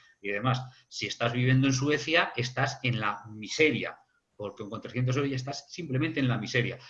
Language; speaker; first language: Spanish; native; Spanish